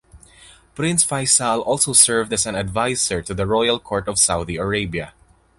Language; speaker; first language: English; non-native, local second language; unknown